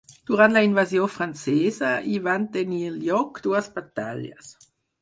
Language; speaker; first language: Catalan; non-native, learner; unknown